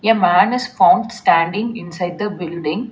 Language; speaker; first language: English; non-native, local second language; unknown